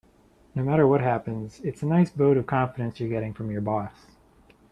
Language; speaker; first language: English; native; English